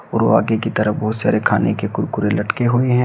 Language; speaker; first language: Hindi; native; Hindi